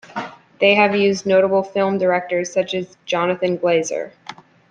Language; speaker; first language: English; native; English